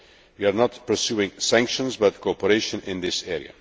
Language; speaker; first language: English; non-native, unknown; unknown